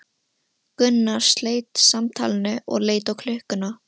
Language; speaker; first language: Icelandic; non-native, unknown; Russian